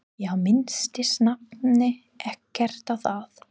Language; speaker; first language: Icelandic; non-native, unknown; English